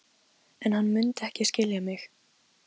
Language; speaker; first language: Icelandic; non-native, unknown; Polish